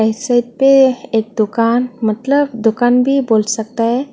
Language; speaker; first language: Hindi; non-native, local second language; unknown